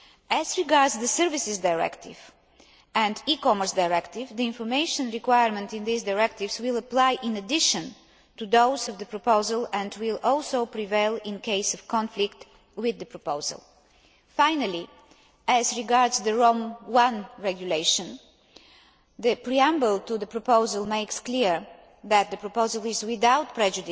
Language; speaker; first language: English; non-native, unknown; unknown